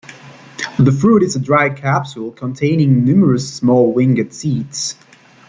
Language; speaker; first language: English; native; English